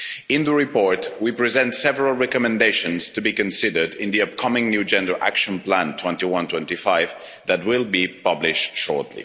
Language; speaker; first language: English; non-native, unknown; Spanish